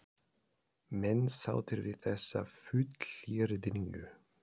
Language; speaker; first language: Icelandic; non-native, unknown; German